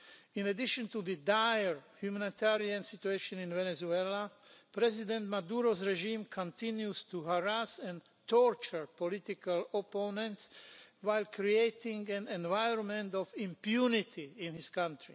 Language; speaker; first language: English; non-native, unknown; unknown